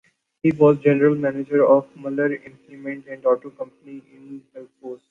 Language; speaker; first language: English; non-native, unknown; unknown